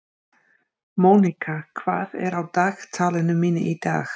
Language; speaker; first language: Icelandic; non-native, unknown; Dutch